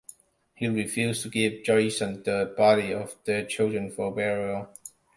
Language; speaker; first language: English; non-native, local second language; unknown